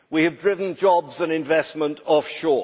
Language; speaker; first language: English; native; English